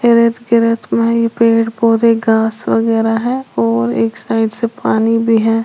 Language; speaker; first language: Hindi; native; Hindi